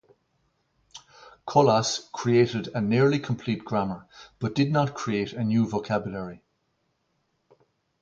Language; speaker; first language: English; native; English